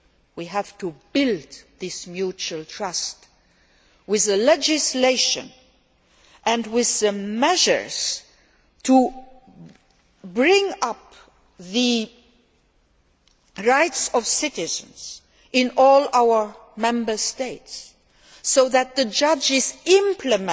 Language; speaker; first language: English; non-native, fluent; Luxembourgish